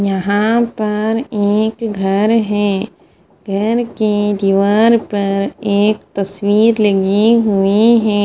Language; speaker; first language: Hindi; non-native, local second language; Punjabi